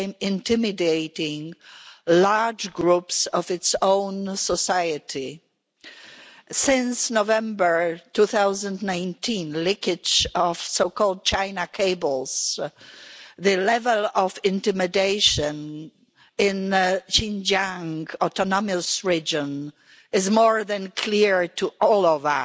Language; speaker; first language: English; non-native, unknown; Polish